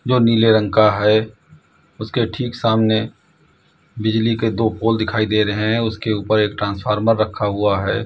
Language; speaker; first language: Hindi; native; Hindi